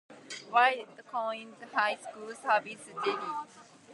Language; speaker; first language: English; non-native, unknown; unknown